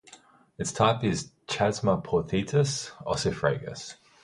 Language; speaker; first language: English; native; English